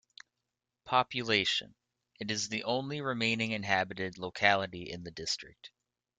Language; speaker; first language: English; native; English